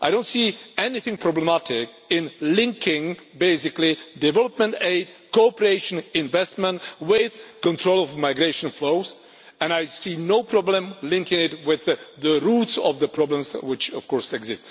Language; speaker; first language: English; non-native, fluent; Czech